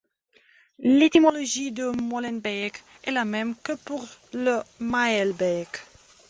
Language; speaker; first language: French; non-native, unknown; Belarusian